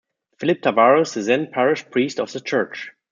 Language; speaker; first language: English; non-native, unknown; German